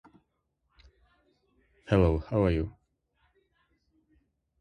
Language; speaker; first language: English; non-native, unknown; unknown